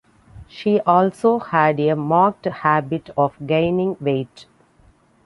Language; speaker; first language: English; non-native, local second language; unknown